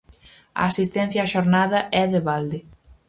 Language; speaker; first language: Galician; native; Galician